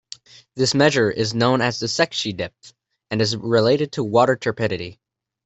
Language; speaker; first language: English; native; English